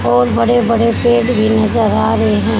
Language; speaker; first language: Hindi; native; Hindi